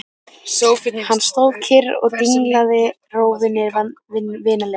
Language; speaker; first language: Icelandic; native; Icelandic